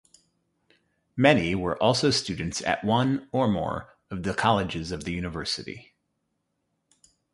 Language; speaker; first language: English; native; English